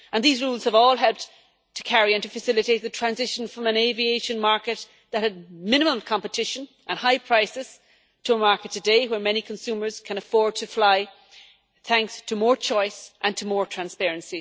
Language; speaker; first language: English; native; English